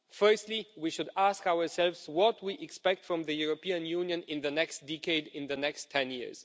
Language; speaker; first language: English; non-native, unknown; Romanian